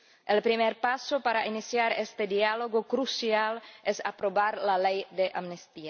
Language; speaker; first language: Spanish; non-native, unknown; Czech